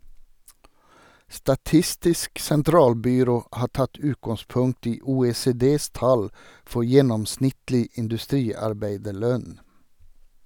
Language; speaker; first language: Norwegian; non-native, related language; Swedish